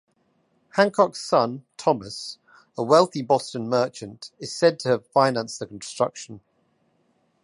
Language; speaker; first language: English; native; English